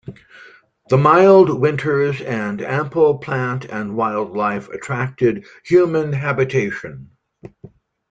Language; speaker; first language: English; native; English